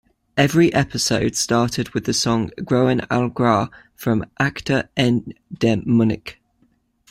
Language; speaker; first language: English; native; English